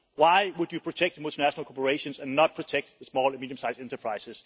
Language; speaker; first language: English; non-native, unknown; Danish